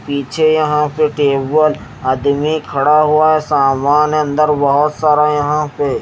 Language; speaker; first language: Hindi; native; Hindi